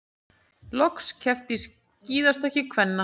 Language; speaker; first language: Icelandic; native; Icelandic